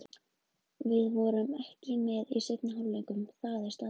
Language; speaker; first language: Icelandic; native; Icelandic